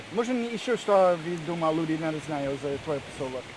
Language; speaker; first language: Russian; non-native, learner; English